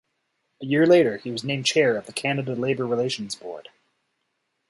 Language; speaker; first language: English; native; English